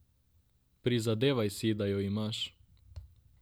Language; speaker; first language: Slovenian; non-native, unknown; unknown